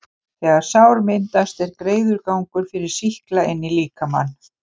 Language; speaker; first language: Icelandic; native; Icelandic